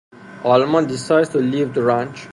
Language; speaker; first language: English; non-native, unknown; Persian